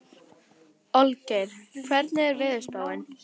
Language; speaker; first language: Icelandic; native; Icelandic